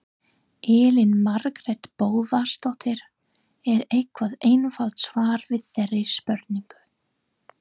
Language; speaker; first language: Icelandic; non-native, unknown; English